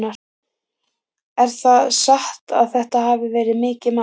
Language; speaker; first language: Icelandic; native; Icelandic